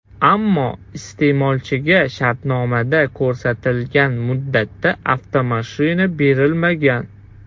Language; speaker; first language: Uzbek; non-native, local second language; Russian